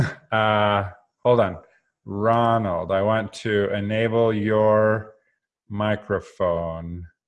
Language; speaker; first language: English; native; English